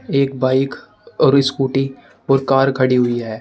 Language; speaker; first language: Hindi; native; Hindi